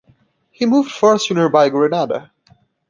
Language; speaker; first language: English; non-native, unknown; Portuguese